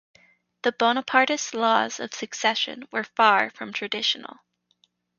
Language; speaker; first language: English; native; English